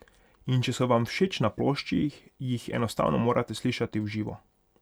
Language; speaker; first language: Slovenian; non-native, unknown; Hungarian